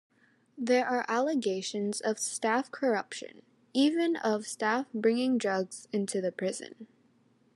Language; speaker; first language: English; native; English